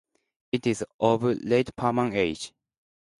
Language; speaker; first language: English; non-native, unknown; Japanese